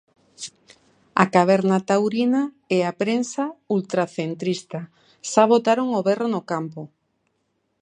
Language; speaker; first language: Galician; native; Galician